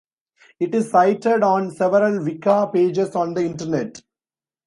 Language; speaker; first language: English; non-native, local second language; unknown